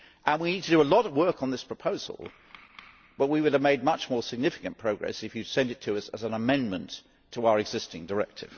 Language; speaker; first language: English; native; English